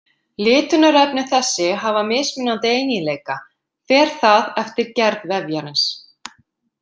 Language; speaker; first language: Icelandic; native; Icelandic